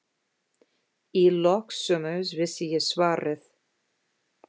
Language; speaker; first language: Icelandic; non-native, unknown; English